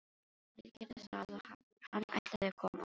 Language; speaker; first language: Icelandic; non-native, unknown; Filipino